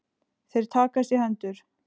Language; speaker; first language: Icelandic; native; Icelandic